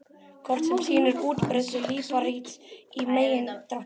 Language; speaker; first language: Icelandic; native; Icelandic